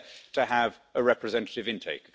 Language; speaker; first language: English; native; English